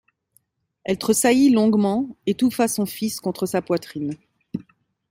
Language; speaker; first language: French; native; French